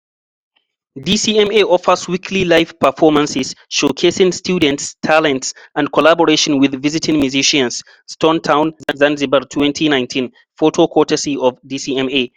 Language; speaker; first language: English; non-native, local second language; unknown